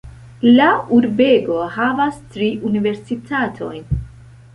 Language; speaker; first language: Esperanto; non-native, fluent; Central Kurdish